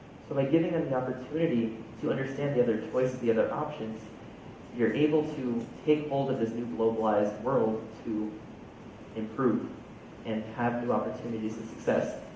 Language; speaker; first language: English; native; English